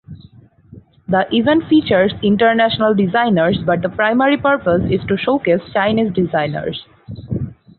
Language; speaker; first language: English; non-native, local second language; Bangla